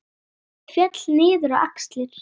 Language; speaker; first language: Icelandic; native; Icelandic